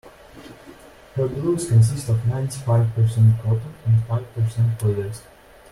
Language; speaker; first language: English; non-native, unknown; Russian